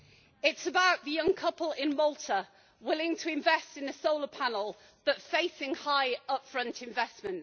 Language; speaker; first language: English; native; English